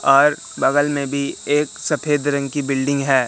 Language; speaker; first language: Hindi; native; Hindi